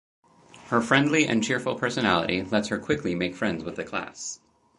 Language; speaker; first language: English; native; English